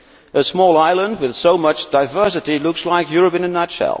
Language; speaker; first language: English; non-native, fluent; Dutch